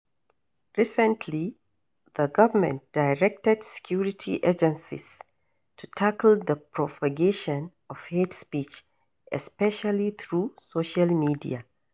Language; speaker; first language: English; non-native, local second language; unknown